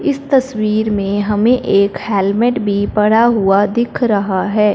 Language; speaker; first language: Hindi; non-native, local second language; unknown